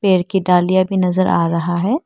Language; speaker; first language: Hindi; non-native, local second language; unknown